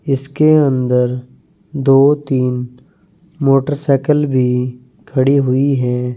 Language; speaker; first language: Hindi; native; Hindi